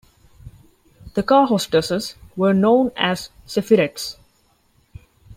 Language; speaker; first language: English; non-native, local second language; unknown